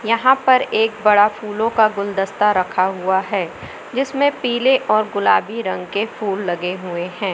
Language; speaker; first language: Hindi; native; Hindi